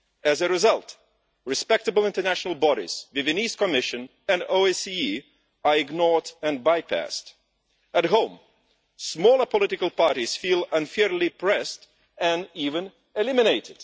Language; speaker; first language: English; non-native, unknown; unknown